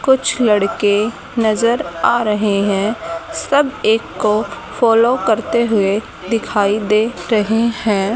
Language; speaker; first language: Hindi; native; Hindi